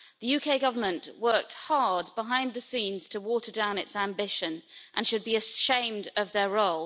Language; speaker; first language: English; native; English